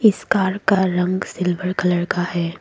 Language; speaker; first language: Hindi; non-native, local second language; Assamese